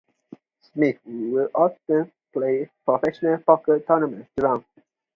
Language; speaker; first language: English; non-native, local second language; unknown